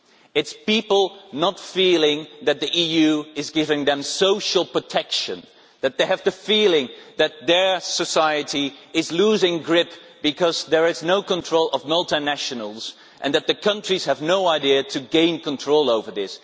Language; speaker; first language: English; non-native, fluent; Dutch